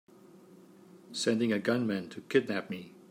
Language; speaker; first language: English; native; English